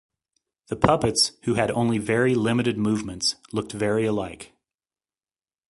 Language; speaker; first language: English; native; English